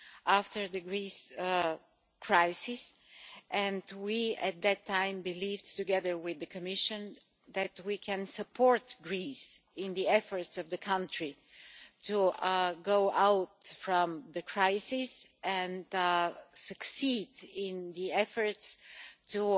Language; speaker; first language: English; non-native, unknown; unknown